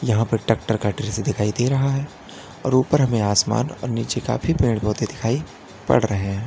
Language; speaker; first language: Hindi; native; Hindi